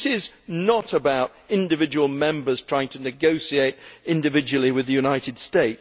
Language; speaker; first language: English; native; English